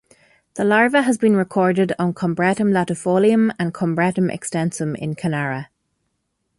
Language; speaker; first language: English; native; English